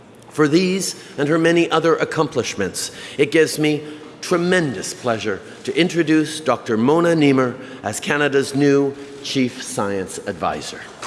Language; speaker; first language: English; native; English